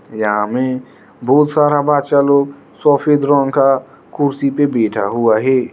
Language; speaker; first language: Hindi; non-native, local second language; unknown